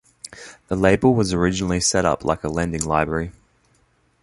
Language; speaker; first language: English; native; English